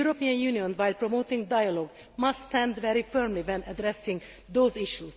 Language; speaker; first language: English; non-native, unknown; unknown